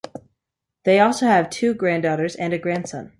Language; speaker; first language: English; native; English